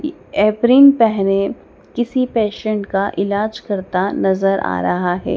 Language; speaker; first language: Hindi; native; Hindi